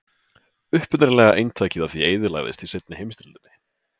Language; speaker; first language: Icelandic; native; Icelandic